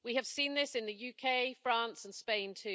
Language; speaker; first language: English; native; English